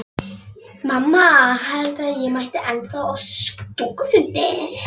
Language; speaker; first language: Icelandic; non-native, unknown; Polish